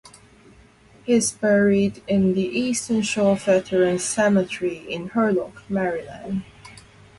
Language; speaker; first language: English; non-native, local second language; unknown